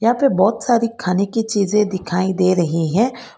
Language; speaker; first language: Hindi; non-native, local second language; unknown